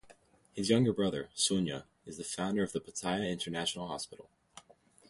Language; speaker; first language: English; native; English